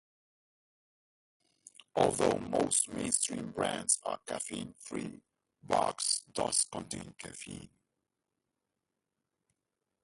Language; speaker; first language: English; non-native, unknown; Dutch